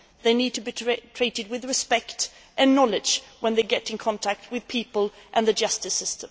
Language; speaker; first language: English; non-native, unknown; Swedish